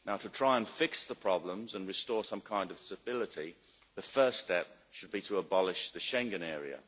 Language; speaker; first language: English; native; English